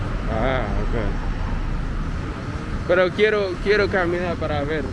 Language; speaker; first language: Spanish; non-native, fluent; English